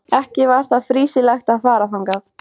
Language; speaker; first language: Icelandic; native; Icelandic